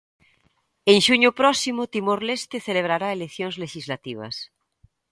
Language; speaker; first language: Galician; native; Galician